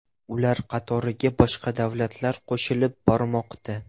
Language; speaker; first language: Uzbek; non-native, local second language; Russian